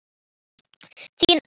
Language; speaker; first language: Icelandic; non-native, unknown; Thai